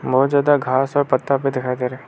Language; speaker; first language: Hindi; non-native, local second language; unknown